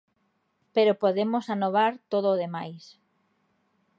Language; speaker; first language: Galician; native; Galician